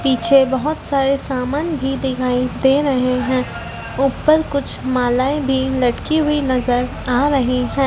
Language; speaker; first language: Hindi; native; Hindi